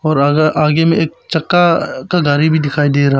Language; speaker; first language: Hindi; non-native, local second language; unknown